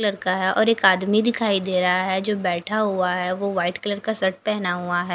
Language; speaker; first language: Hindi; non-native, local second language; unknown